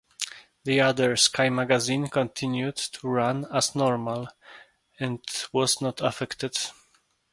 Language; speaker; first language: English; non-native, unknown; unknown